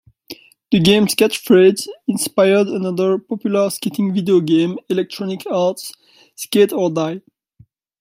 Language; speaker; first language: English; non-native, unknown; French